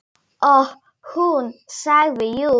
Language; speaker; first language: Icelandic; non-native, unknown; Polish